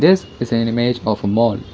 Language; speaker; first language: English; non-native, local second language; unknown